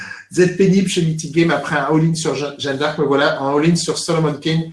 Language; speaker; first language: French; native; French